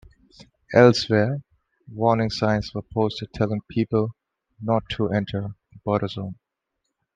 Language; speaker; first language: English; non-native, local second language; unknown